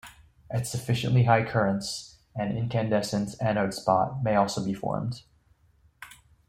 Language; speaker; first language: English; native; English